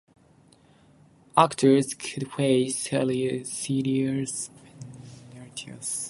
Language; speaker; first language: English; non-native, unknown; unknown